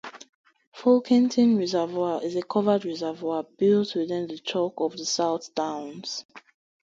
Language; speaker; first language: English; non-native, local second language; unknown